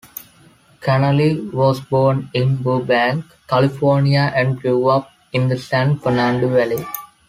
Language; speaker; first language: English; non-native, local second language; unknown